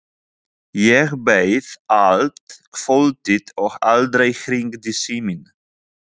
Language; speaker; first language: Icelandic; non-native, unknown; Polish